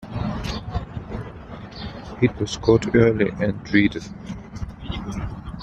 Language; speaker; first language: English; non-native, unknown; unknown